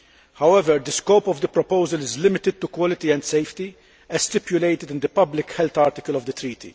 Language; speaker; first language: English; non-native, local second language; Maltese